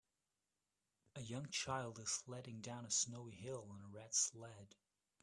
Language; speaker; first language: English; native; English